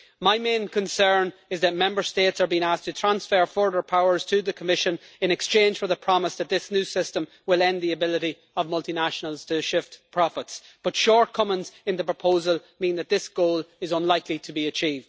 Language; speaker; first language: English; native; English